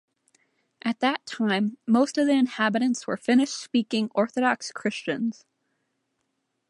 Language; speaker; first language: English; native; English